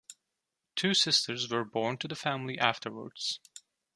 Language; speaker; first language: English; non-native, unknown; Turkish